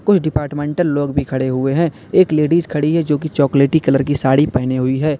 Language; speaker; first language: Hindi; native; Hindi